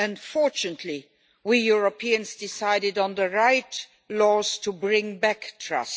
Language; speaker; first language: English; non-native, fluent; Luxembourgish